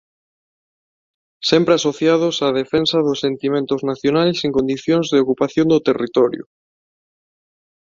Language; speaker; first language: Galician; non-native, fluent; Spanish